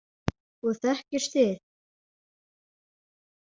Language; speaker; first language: Icelandic; non-native, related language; Danish